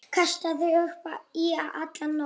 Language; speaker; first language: Icelandic; non-native, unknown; Polish